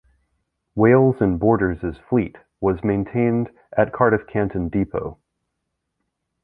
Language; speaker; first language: English; native; English